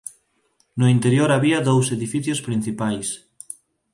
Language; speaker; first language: Galician; non-native, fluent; Spanish